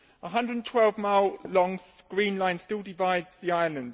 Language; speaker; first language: English; native; English